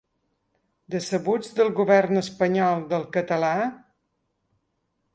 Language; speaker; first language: Catalan; native; Catalan